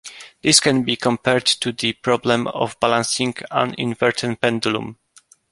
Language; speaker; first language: English; non-native, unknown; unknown